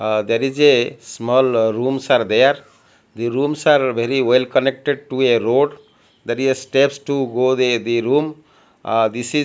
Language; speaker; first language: English; non-native, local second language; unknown